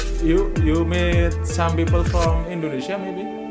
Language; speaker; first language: English; non-native, learner; Indonesian